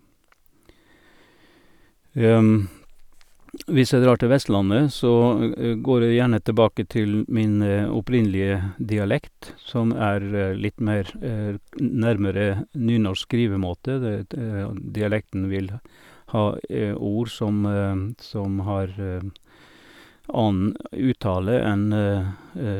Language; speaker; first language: Norwegian; native; Norwegian